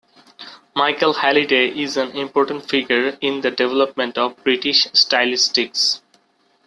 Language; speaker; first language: English; non-native, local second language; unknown